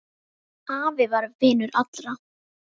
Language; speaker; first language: Icelandic; native; Icelandic